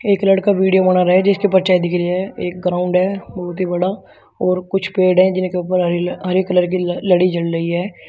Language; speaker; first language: Hindi; native; Hindi